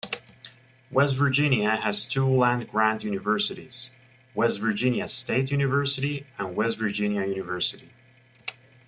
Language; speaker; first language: English; native; English